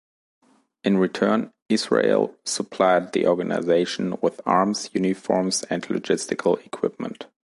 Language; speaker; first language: English; non-native, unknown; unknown